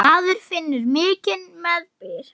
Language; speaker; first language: Icelandic; non-native, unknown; German